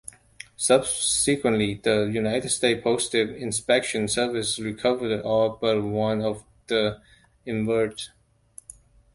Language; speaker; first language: English; non-native, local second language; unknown